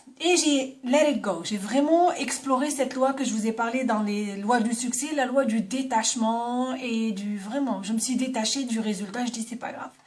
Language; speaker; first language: French; non-native, local second language; Arabic